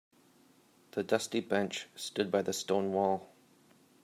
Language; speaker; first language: English; native; English